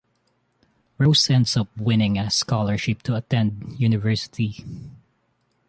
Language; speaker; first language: English; non-native, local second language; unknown